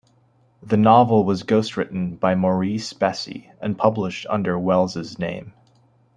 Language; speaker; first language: English; native; English